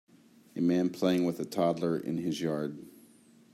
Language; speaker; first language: English; native; English